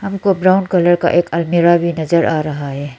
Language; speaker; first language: Hindi; non-native, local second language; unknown